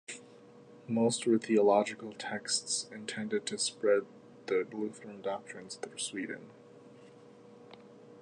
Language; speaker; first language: English; native; English